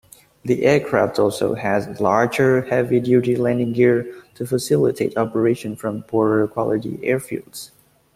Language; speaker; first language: English; native; English